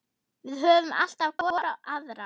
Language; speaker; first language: Icelandic; non-native, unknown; German